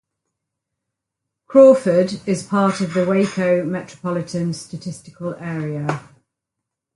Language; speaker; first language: English; native; English